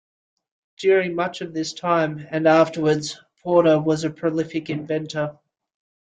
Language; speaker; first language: English; native; English